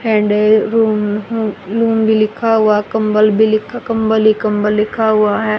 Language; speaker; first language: Hindi; native; Hindi